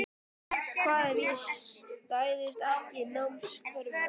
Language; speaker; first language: Icelandic; native; Icelandic